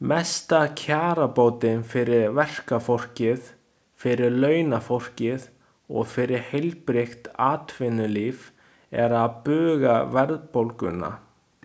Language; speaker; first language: Icelandic; non-native, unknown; Chinese